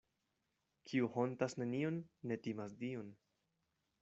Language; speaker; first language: Esperanto; non-native, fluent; Spanish